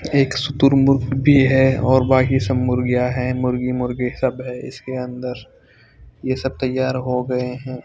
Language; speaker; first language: Hindi; non-native, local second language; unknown